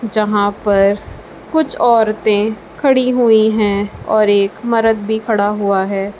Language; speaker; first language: Hindi; native; Hindi